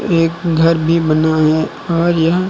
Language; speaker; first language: Hindi; native; Hindi